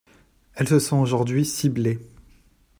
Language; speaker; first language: French; non-native, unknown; Chinese